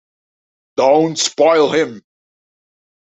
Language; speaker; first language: English; non-native, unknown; Dutch